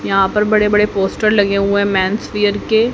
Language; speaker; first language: Hindi; native; Hindi